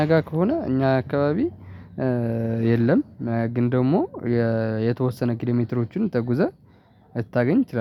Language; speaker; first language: Amharic; non-native, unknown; Tigrinya